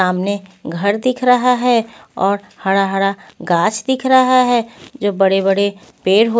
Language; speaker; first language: Hindi; non-native, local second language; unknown